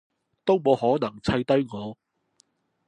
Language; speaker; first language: Cantonese; non-native, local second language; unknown